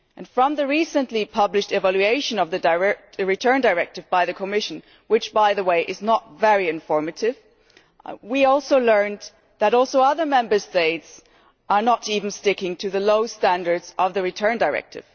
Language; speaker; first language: English; non-native, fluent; German